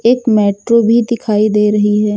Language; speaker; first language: Hindi; native; Hindi